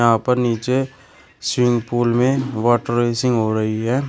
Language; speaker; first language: Hindi; native; Hindi